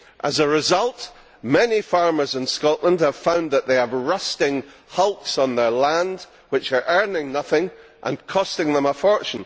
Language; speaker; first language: English; native; English